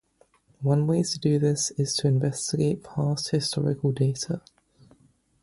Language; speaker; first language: English; native; English